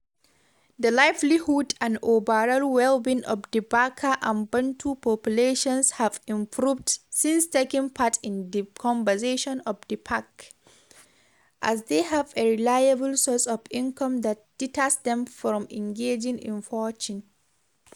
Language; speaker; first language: English; non-native, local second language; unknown